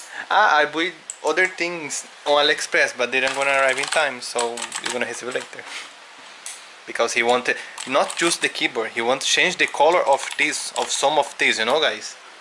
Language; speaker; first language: English; non-native, learner; Portuguese